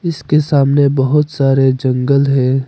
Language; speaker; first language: Hindi; non-native, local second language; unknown